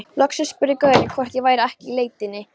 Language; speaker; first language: Icelandic; non-native, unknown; Polish